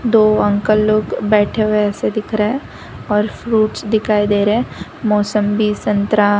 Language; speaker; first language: Hindi; non-native, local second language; Gujarati